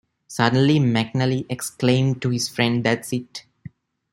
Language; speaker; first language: English; non-native, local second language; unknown